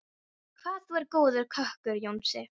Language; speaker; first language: Icelandic; non-native, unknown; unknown